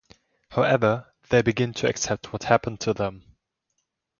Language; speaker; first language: English; non-native, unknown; German